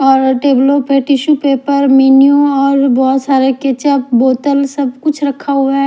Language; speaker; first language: Hindi; non-native, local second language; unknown